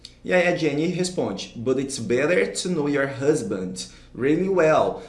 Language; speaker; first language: English; non-native, fluent; Portuguese